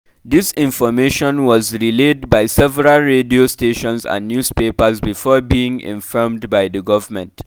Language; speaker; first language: English; non-native, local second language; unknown